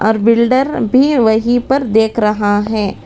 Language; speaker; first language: Hindi; non-native, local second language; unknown